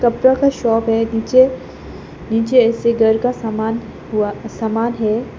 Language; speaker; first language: Hindi; early bilingual, other home language; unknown